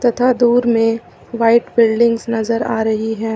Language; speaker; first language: Hindi; native; Hindi